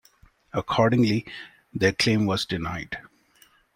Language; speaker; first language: English; non-native, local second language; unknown